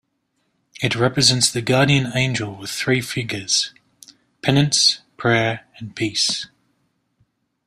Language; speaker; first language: English; native; English